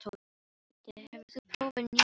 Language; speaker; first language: Icelandic; non-native, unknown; Filipino